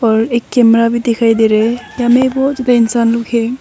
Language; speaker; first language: Hindi; non-native, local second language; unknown